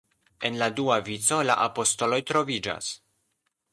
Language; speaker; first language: Esperanto; non-native, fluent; Polish